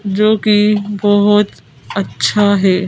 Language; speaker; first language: Hindi; native; Hindi